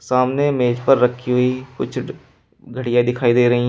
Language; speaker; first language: Hindi; native; Hindi